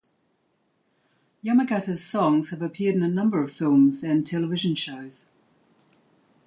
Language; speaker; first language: English; native; English